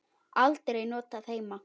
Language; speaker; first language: Icelandic; native; Icelandic